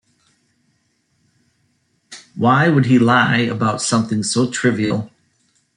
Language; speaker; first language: English; native; English